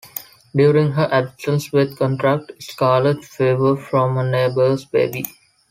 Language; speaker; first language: English; non-native, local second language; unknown